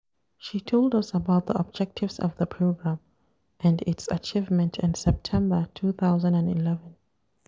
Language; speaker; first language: English; non-native, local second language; Hausa